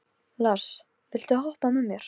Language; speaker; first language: Icelandic; non-native, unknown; Polish